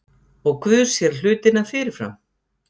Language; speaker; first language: Icelandic; native; Icelandic